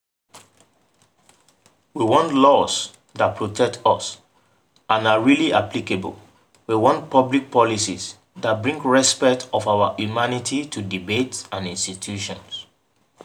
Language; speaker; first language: English; non-native, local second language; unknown